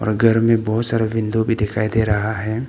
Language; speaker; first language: Hindi; non-native, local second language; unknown